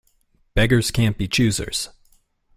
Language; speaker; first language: English; native; English